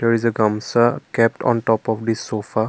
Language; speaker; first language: English; non-native, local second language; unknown